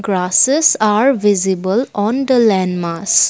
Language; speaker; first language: English; non-native, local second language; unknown